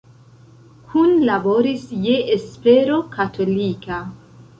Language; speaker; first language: Esperanto; non-native, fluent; Central Kurdish